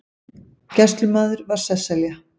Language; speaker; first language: Icelandic; native; Icelandic